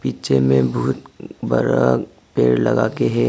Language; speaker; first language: Hindi; non-native, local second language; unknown